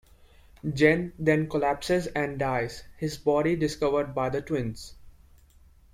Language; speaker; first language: English; non-native, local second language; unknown